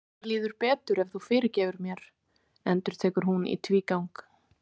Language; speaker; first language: Icelandic; native; Icelandic